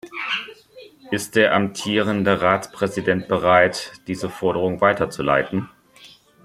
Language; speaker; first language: German; native; German